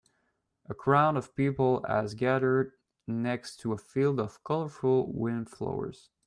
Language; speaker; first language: English; native; English